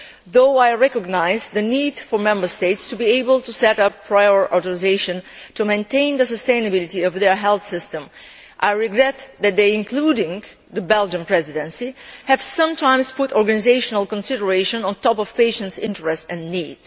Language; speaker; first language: English; non-native, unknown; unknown